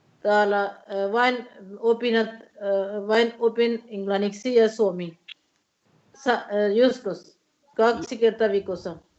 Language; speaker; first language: Finnish; non-native, learner; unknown